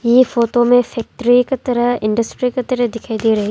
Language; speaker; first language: Hindi; non-native, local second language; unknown